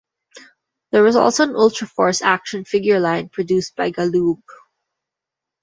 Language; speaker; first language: English; non-native, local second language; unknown